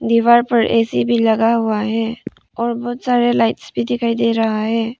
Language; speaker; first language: Hindi; non-native, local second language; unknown